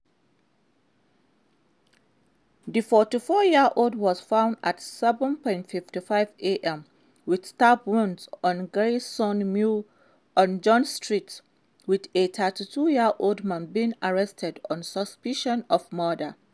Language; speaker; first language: English; non-native, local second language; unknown